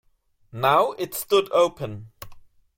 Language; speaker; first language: English; non-native, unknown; German